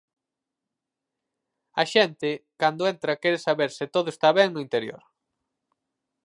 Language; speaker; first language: Galician; native; Galician